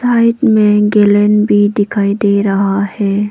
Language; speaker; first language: Hindi; non-native, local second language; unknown